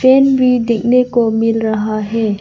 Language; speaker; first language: Hindi; non-native, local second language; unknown